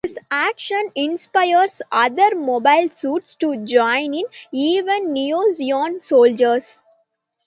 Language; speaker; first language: English; non-native, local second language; Tamil